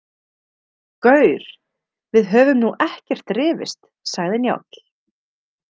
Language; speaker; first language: Icelandic; native; Icelandic